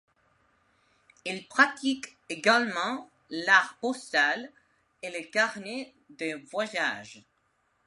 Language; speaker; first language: French; non-native, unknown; Spanish